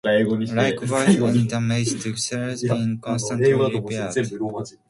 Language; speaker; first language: English; non-native, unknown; Japanese